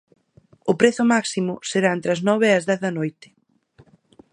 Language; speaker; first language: Galician; native; Galician